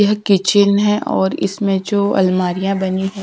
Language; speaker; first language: Hindi; non-native, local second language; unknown